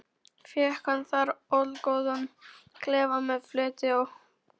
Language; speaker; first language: Icelandic; non-native, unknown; Polish